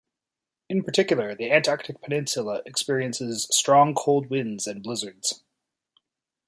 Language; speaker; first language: English; native; English